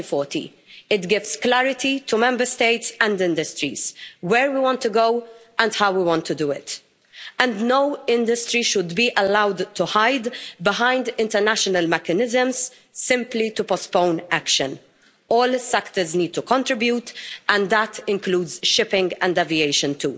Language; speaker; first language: English; non-native, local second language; Maltese